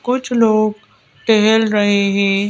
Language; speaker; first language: Hindi; native; Hindi